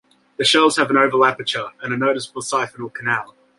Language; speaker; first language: English; native; English